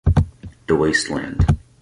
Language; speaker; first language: English; native; English